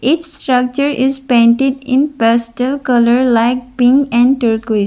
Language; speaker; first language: English; non-native, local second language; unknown